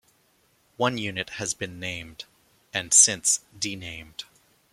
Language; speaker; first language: English; native; English